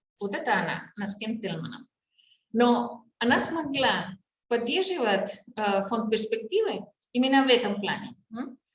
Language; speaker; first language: Russian; non-native, fluent; Spanish